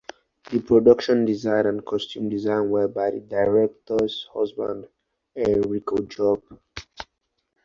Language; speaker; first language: English; non-native, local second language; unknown